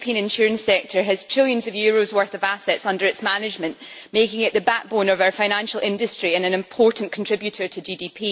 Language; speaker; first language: English; native; English